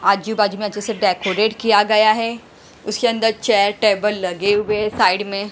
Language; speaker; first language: Hindi; non-native, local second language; Punjabi